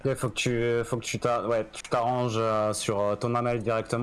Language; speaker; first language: French; native; French